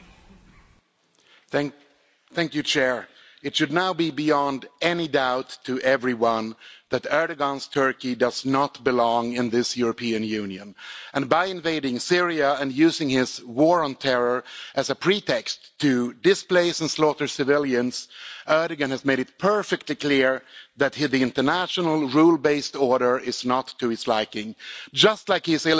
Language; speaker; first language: English; non-native, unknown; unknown